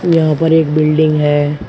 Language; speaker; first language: Hindi; native; Hindi